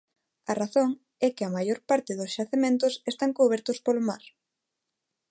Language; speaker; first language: Galician; non-native, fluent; Spanish